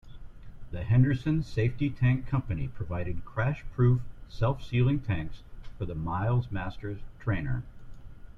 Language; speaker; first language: English; native; English